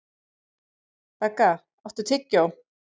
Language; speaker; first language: Icelandic; native; Icelandic